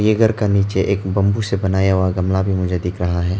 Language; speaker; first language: Hindi; early bilingual, other home language; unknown